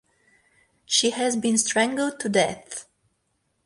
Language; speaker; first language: English; native; English